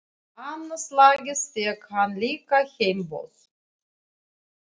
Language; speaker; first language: Icelandic; non-native, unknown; Russian